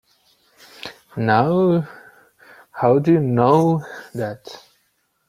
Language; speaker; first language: English; non-native, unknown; Czech